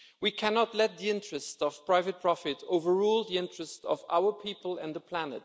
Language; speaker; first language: English; non-native, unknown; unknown